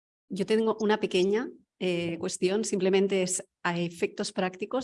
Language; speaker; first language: Spanish; native; Spanish